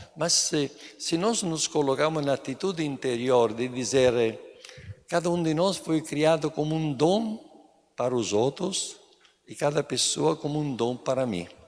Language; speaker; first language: Portuguese; non-native, fluent; Italian